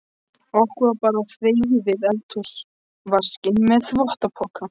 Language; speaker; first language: Icelandic; non-native, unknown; Polish